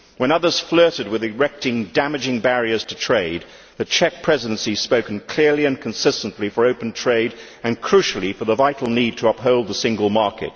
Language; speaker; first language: English; native; English